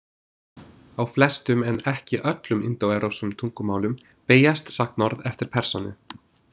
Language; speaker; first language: Icelandic; non-native, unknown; English